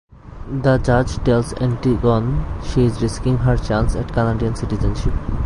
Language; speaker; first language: English; non-native, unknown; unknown